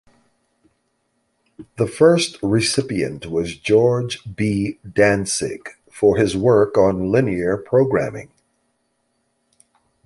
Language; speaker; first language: English; native; English